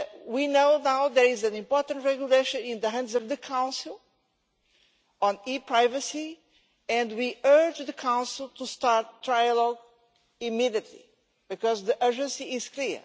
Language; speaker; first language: English; non-native, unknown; Portuguese